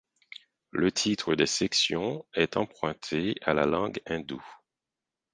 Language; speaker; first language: French; non-native, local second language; Haitian Creole